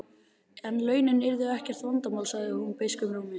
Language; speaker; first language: Icelandic; native; Icelandic